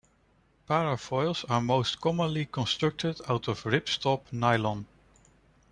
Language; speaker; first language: English; non-native, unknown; Dutch